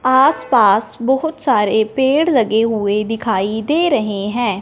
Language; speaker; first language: Hindi; non-native, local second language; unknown